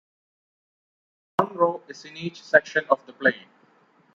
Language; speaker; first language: English; non-native, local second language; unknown